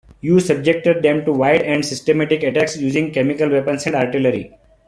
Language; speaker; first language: English; non-native, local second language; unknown